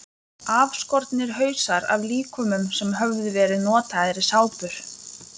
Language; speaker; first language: Icelandic; non-native, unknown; Lithuanian